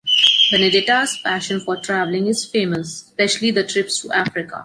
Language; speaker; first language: English; non-native, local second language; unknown